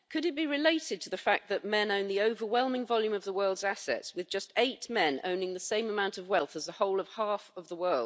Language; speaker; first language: English; native; English